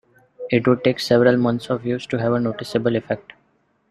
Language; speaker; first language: English; non-native, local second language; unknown